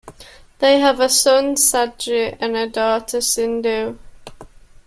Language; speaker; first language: English; native; English